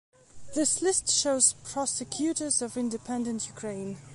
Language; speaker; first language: English; non-native, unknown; Belarusian